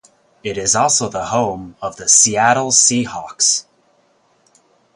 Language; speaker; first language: English; native; English